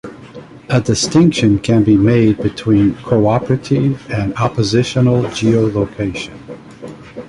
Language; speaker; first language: English; native; English